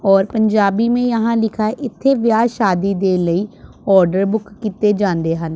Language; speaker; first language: Hindi; non-native, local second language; Punjabi